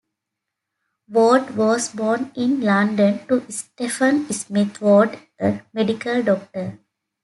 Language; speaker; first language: English; native; English